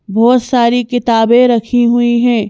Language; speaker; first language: Hindi; native; Hindi